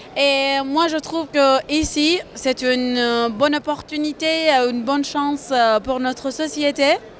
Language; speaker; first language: French; non-native, learner; Persian